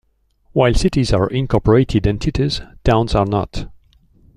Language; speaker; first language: English; non-native, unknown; French